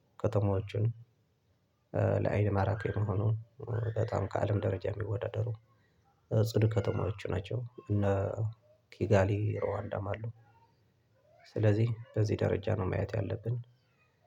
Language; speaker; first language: Amharic; non-native, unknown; Tigrinya